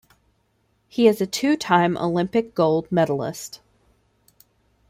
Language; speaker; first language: English; native; English